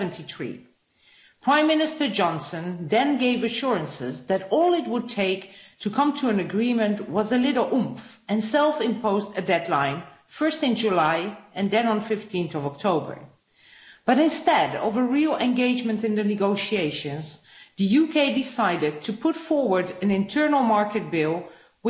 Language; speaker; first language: English; non-native, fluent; Dutch